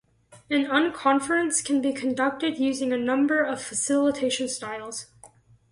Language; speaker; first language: English; native; English